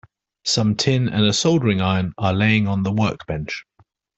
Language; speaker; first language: English; native; English